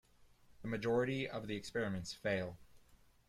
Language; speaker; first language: English; native; English